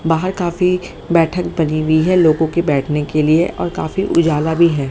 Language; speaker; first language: Hindi; native; Hindi